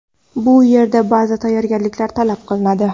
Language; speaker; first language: Uzbek; non-native, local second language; Kara-Kalpak